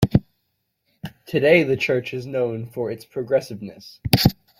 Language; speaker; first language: English; native; English